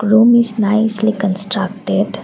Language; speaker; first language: English; non-native, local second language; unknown